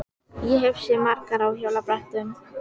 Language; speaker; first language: Icelandic; native; Icelandic